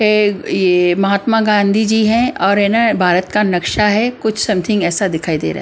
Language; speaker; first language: Hindi; non-native, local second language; Punjabi